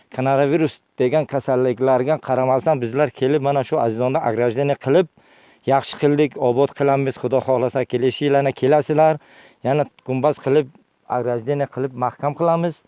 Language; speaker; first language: Uzbek; non-native, local second language; Tajik